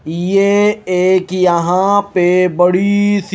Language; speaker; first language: Hindi; non-native, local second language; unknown